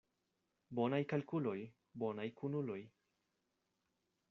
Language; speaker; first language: Esperanto; non-native, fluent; Spanish